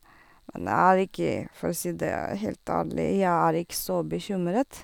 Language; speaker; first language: Norwegian; non-native, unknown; Russian